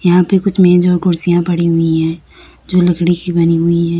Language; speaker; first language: Hindi; native; Hindi